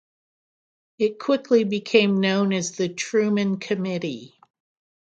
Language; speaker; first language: English; native; English